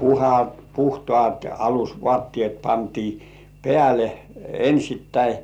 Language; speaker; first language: Finnish; native; Finnish